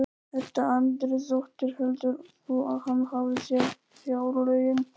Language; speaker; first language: Icelandic; non-native, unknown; Polish